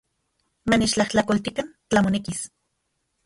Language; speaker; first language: Central Puebla Nahuatl; non-native, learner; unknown